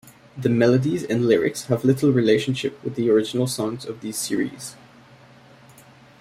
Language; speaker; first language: English; native; English